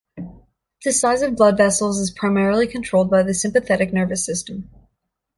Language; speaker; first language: English; native; English